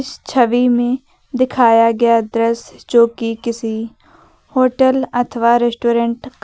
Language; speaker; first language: Hindi; native; Hindi